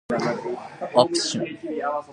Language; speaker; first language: English; non-native, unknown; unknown